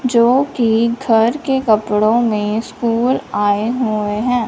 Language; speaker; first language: Hindi; non-native, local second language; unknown